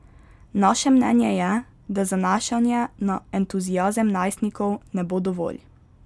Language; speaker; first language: Slovenian; native; Slovenian